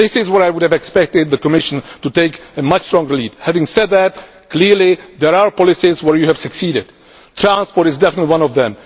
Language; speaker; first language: English; non-native, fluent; Czech